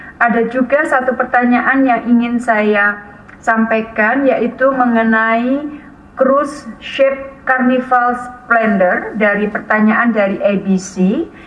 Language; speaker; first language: Indonesian; native; Indonesian